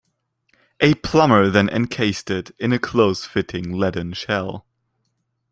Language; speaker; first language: English; non-native, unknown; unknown